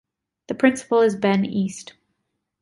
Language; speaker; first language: English; native; English